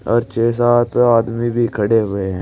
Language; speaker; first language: Hindi; native; Hindi